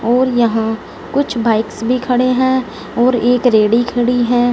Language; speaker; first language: Hindi; non-native, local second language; Punjabi